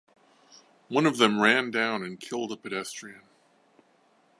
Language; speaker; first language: English; native; English